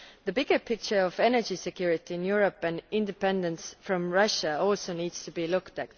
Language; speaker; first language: English; non-native, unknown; Estonian